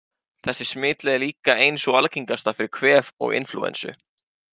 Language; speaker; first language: Icelandic; native; Icelandic